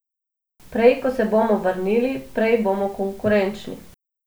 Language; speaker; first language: Slovenian; non-native, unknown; Macedonian